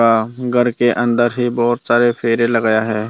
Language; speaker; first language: Hindi; non-native, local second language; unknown